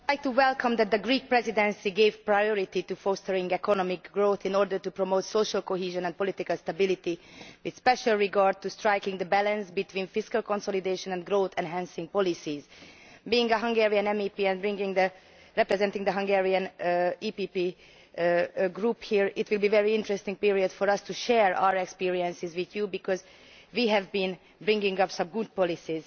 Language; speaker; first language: English; non-native, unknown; Hungarian